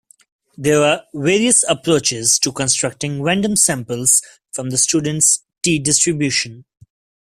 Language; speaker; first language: English; non-native, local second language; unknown